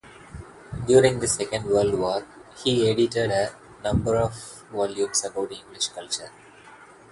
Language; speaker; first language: English; non-native, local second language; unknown